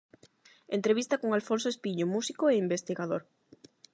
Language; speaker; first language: Galician; non-native, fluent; Spanish